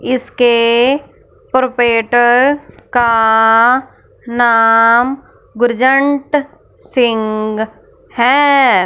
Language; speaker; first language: Hindi; non-native, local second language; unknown